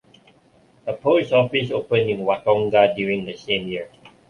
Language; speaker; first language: English; non-native, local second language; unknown